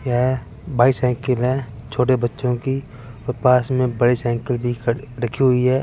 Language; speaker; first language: Hindi; non-native, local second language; Punjabi